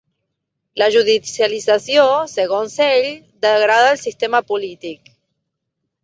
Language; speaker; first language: Catalan; non-native, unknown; Spanish